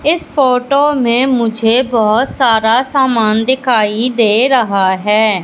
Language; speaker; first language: Hindi; native; Hindi